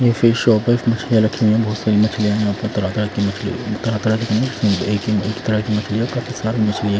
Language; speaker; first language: Hindi; non-native, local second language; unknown